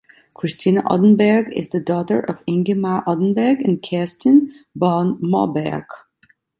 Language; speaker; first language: English; non-native, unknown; Italian